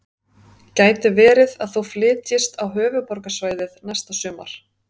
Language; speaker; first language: Icelandic; native; Icelandic